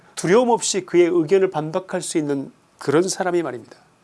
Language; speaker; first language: Korean; native; Korean